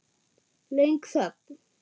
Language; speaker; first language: Icelandic; non-native, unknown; German